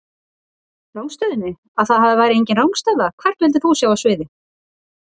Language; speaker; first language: Icelandic; native; Icelandic